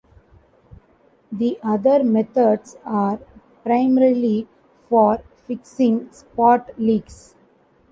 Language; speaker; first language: English; non-native, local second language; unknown